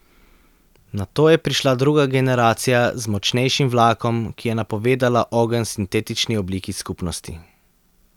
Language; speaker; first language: Slovenian; native; Slovenian